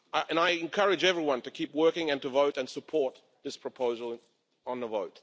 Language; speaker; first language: English; non-native, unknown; Lithuanian